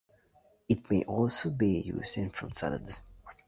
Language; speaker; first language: English; native; English